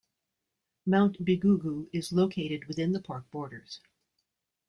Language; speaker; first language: English; native; English